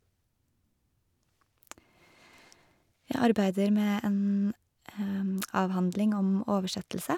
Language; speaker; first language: Norwegian; native; Norwegian